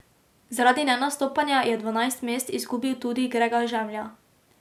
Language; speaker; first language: Slovenian; native; Slovenian